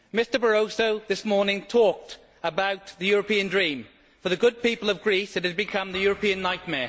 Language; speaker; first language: English; native; English